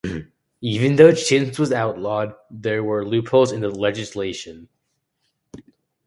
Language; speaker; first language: English; native; English